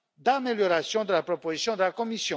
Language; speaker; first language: French; non-native, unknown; Romanian